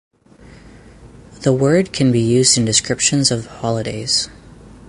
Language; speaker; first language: English; native; English